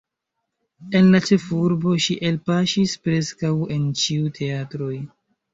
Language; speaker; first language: Esperanto; non-native, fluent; Chinese